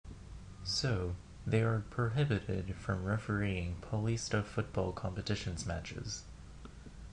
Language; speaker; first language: English; non-native, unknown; Japanese